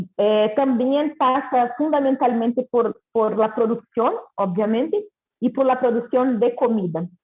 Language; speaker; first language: Spanish; non-native, related language; Portuguese